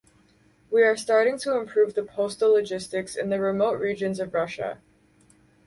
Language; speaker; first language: English; native; English